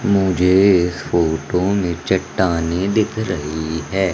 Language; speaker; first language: Hindi; native; Hindi